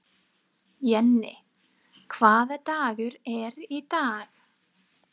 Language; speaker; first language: Icelandic; non-native, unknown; English